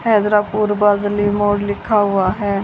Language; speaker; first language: Hindi; native; Hindi